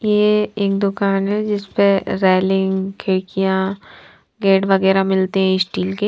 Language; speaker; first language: Hindi; non-native, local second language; Punjabi